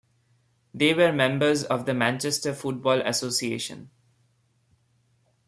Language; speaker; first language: English; non-native, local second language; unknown